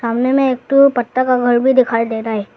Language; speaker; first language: Hindi; non-native, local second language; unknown